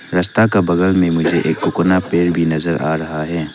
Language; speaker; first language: Hindi; non-native, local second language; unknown